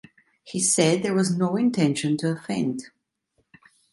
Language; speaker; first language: English; non-native, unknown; Italian